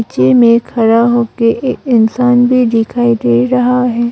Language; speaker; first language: Hindi; non-native, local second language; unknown